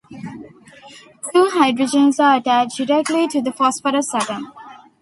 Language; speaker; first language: English; non-native, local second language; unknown